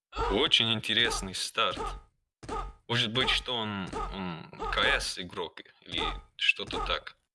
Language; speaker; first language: Russian; non-native, learner; English